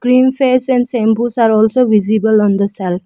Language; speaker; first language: English; non-native, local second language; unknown